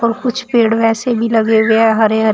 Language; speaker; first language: Hindi; native; Hindi